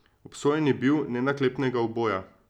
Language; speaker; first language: Slovenian; native; Slovenian